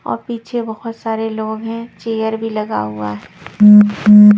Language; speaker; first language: Hindi; non-native, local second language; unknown